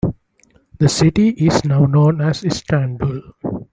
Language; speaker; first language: English; non-native, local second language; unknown